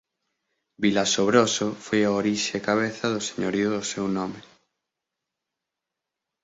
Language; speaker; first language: Galician; native; Galician